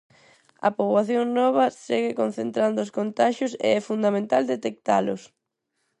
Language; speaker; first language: Galician; non-native, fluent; Spanish